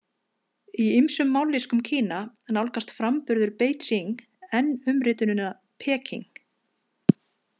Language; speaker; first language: Icelandic; native; Icelandic